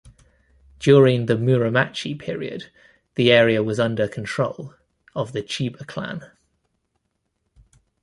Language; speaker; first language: English; native; English